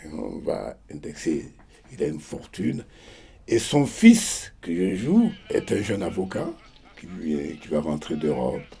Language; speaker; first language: French; non-native, local second language; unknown